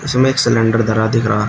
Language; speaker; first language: Hindi; native; Hindi